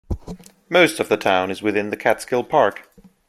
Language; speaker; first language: English; non-native, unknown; German